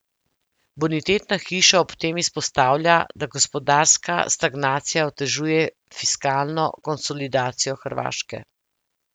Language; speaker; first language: Slovenian; native; Slovenian